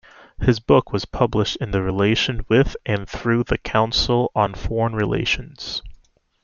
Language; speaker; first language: English; native; English